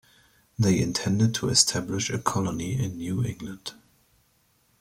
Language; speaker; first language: English; native; English